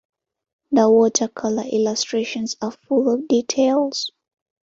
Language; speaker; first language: English; non-native, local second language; Ganda